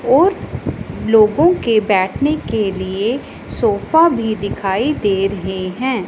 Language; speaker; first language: Hindi; non-native, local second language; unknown